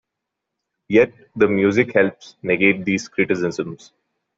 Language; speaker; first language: English; non-native, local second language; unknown